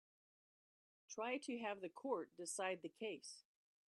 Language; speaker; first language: English; native; English